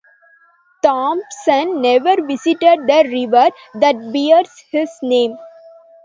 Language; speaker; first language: English; non-native, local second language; Tamil